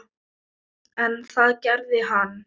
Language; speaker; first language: Icelandic; non-native, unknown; Thai